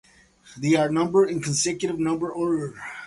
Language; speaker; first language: English; native; English